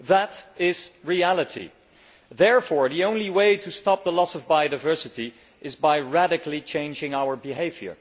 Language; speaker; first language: English; non-native, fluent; Dutch